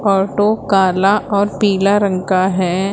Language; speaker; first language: Hindi; native; Hindi